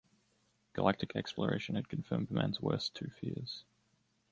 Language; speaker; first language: English; native; English